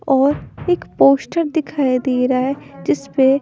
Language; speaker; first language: Hindi; non-native, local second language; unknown